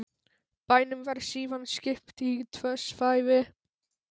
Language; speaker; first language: Icelandic; non-native, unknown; Polish